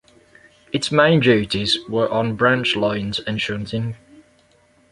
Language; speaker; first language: English; native; English